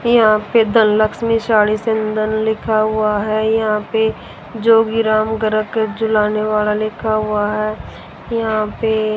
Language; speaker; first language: Hindi; native; Hindi